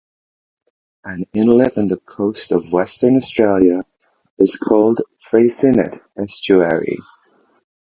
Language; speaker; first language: English; non-native, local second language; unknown